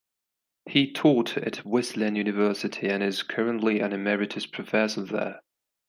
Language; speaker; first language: English; non-native, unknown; Spanish